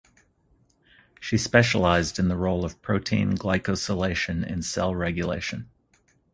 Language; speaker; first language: English; native; English